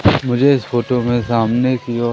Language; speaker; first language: Hindi; native; Hindi